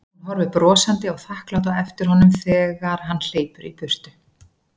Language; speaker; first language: Icelandic; native; Icelandic